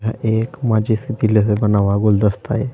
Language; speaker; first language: Hindi; native; Hindi